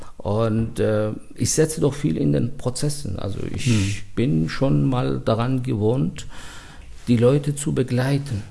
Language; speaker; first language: German; non-native, fluent; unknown